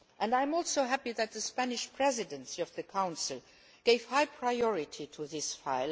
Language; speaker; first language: English; non-native, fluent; Luxembourgish